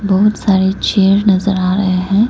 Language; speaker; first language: Hindi; non-native, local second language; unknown